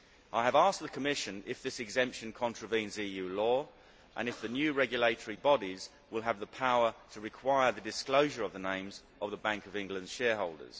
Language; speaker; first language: English; native; English